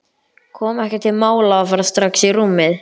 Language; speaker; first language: Icelandic; native; Icelandic